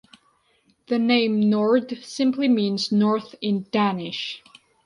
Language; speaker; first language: English; non-native, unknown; Georgian